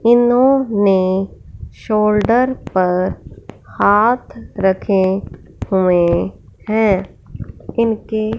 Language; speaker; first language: Hindi; non-native, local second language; Punjabi